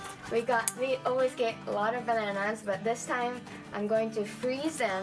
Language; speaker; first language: English; non-native, fluent; Japanese